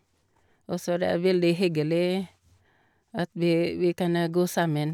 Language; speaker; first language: Norwegian; non-native, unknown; Cebuano